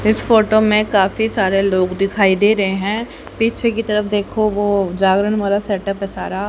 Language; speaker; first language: Hindi; native; Hindi